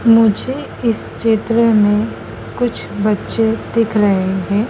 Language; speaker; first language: Hindi; native; Hindi